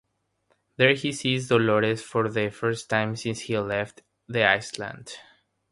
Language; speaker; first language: English; non-native, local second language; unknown